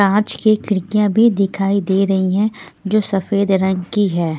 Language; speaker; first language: Hindi; non-native, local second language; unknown